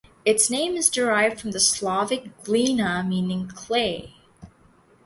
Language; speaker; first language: English; native; English